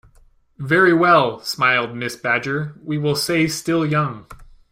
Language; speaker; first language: English; native; English